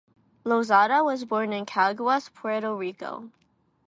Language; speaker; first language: English; non-native, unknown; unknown